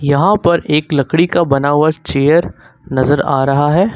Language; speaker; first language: Hindi; native; Hindi